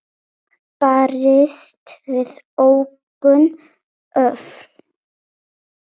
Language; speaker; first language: Icelandic; non-native, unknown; Polish